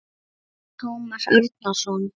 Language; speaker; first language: Icelandic; non-native, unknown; Lithuanian